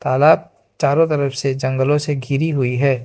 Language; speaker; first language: Hindi; non-native, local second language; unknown